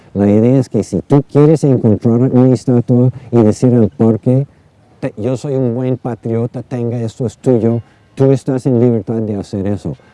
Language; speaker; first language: Spanish; non-native, fluent; English